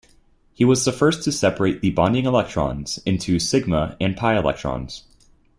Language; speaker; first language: English; native; English